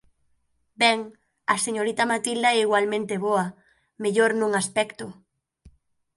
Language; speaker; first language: Galician; native; Galician